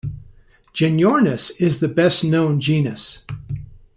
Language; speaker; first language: English; native; English